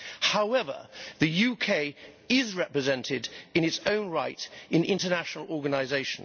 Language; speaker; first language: English; native; English